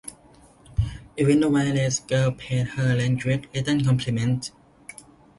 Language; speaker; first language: English; non-native, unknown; Thai